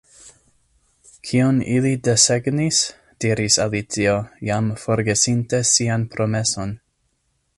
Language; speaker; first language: Esperanto; non-native, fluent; English